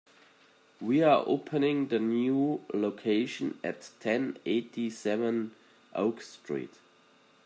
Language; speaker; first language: English; non-native, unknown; German